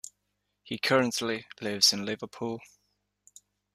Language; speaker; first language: English; native; English